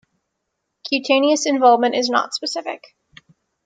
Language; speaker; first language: English; native; English